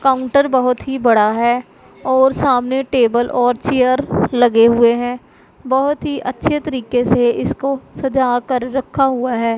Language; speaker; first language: Hindi; non-native, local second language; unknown